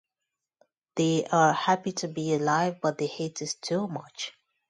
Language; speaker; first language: English; non-native, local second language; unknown